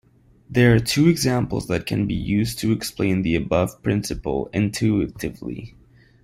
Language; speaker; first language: English; non-native, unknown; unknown